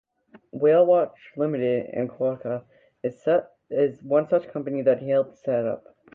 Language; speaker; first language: English; native; English